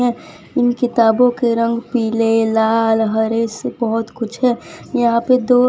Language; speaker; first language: Hindi; non-native, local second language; Gujarati